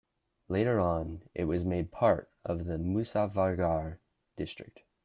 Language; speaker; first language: English; native; English